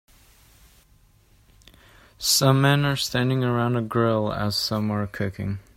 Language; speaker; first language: English; native; English